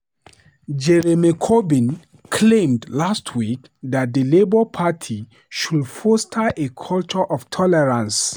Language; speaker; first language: English; non-native, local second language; Hausa